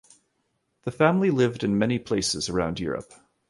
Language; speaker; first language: English; native; English